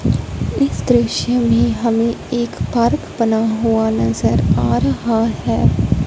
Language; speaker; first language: Hindi; non-native, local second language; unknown